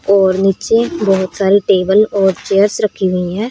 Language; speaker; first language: Hindi; native; Hindi